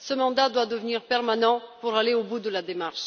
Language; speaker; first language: French; non-native, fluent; Bulgarian